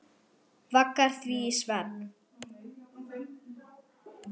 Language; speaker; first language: Icelandic; non-native, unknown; German